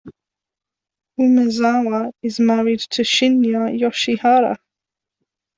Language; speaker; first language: English; non-native, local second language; Welsh